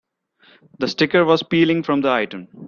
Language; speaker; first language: English; non-native, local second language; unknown